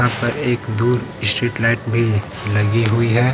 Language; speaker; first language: Hindi; native; Hindi